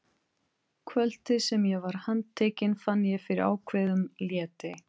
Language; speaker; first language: Icelandic; non-native, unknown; Portuguese